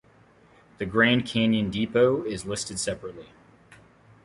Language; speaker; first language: English; native; English